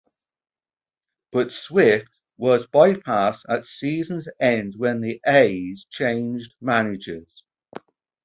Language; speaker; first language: English; native; English